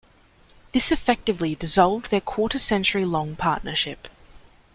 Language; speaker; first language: English; native; English